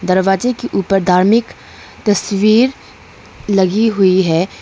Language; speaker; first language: Hindi; non-native, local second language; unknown